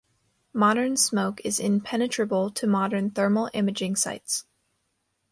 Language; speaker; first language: English; native; English